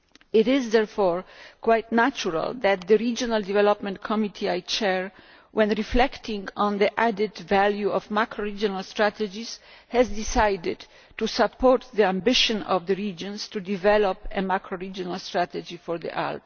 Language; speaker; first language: English; non-native, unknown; Polish